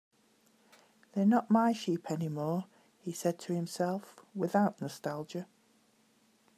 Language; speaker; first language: English; native; English